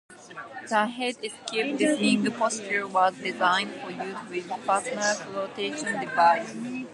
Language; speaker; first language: English; non-native, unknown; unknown